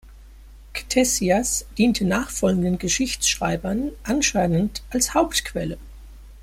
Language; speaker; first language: German; native; German